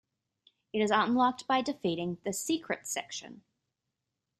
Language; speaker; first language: English; native; English